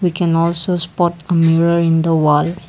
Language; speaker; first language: English; non-native, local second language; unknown